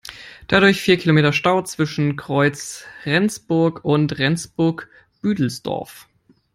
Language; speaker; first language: English; non-native, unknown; German